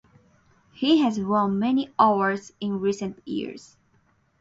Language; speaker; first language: English; non-native, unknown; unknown